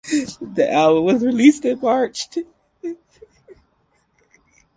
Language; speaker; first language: English; native; English